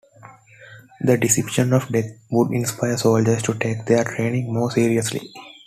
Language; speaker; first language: English; non-native, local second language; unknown